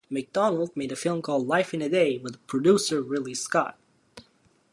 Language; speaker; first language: English; native; English